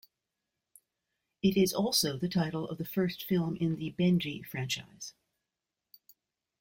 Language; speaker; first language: English; native; English